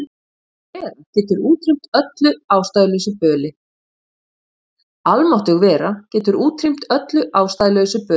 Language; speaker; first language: Icelandic; native; Icelandic